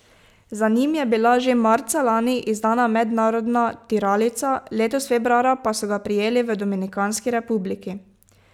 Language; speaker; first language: Slovenian; native; Slovenian